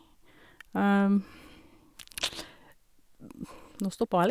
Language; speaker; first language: Norwegian; native; Norwegian